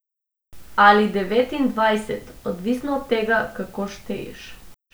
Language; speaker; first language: Slovenian; non-native, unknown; Macedonian